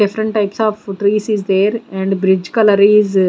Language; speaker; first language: English; non-native, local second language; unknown